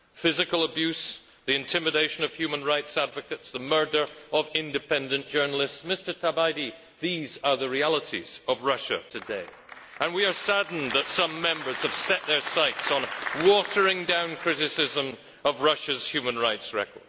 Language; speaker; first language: English; native; English